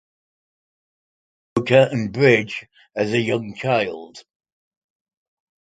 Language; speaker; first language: English; native; English